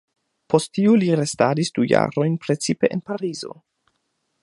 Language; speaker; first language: Esperanto; non-native, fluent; German